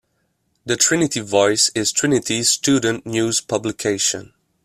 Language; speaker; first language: English; non-native, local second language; French